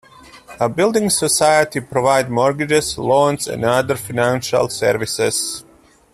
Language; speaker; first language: English; native; English